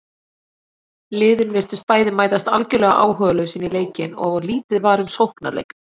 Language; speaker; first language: Icelandic; native; Icelandic